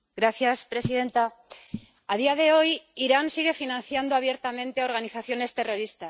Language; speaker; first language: Spanish; native; Spanish